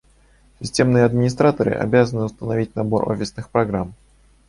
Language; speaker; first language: Russian; native; Russian